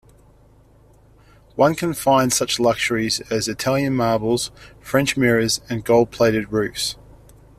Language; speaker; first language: English; native; English